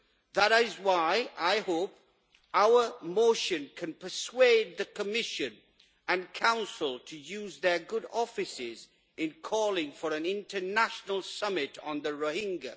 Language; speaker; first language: English; native; English